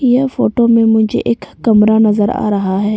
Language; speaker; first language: Hindi; non-native, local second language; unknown